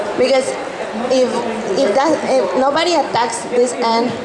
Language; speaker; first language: English; non-native, learner; Quechua